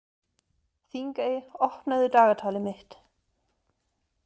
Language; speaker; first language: Icelandic; non-native, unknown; German